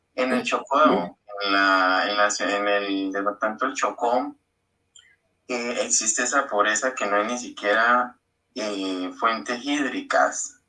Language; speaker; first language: Spanish; native; Spanish